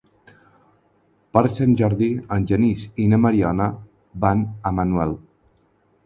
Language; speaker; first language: Catalan; non-native, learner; Spanish